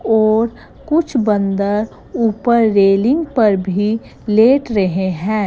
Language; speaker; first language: Hindi; non-native, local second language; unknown